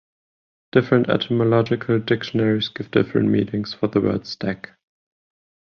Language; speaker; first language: English; non-native, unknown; German